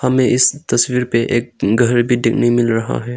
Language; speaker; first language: Hindi; non-native, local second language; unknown